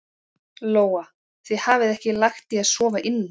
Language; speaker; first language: Icelandic; native; Icelandic